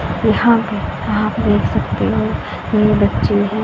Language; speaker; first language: Hindi; native; Hindi